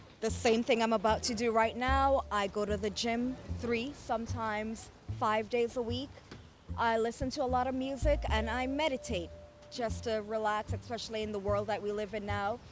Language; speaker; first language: English; native; English